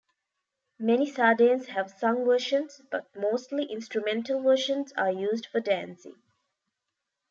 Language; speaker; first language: English; non-native, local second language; Tamil